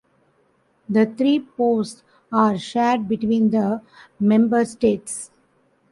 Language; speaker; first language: English; non-native, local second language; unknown